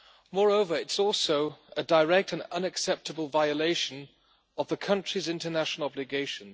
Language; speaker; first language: English; non-native, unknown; German